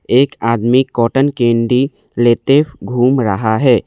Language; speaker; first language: Hindi; non-native, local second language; Assamese